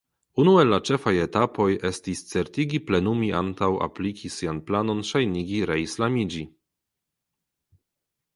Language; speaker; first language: Esperanto; non-native, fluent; Polish